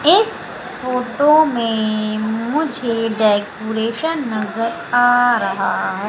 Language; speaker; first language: Hindi; native; Hindi